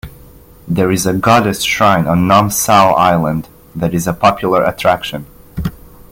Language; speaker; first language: English; native; English